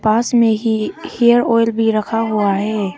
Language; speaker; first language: Hindi; early bilingual, other home language; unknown